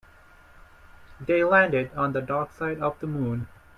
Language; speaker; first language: English; non-native, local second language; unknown